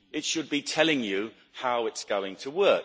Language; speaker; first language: English; native; English